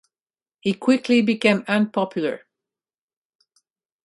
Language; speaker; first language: English; native; English